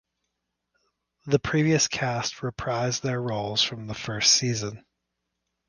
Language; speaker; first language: English; native; English